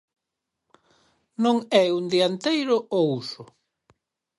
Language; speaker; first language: Galician; native; Galician